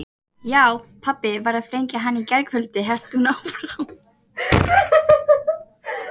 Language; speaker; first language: Icelandic; native; Icelandic